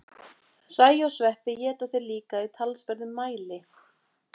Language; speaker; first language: Icelandic; native; Icelandic